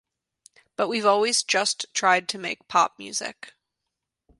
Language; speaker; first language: English; native; English